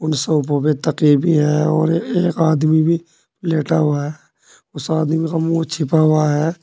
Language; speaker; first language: Hindi; native; Hindi